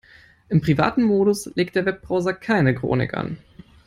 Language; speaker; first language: English; non-native, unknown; German